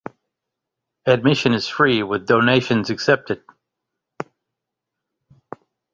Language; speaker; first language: English; native; English